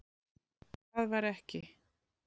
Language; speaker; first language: Icelandic; native; Icelandic